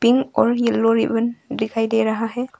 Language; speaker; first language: Hindi; non-native, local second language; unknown